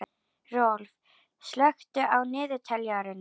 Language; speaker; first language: Icelandic; native; Icelandic